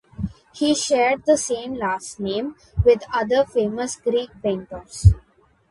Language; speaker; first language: English; non-native, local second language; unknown